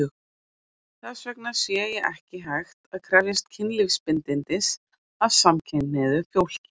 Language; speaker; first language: Icelandic; native; Icelandic